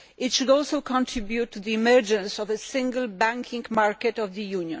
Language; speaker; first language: English; non-native, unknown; Polish